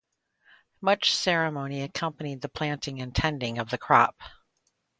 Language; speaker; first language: English; native; English